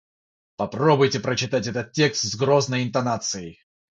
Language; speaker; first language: Russian; non-native, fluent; Georgian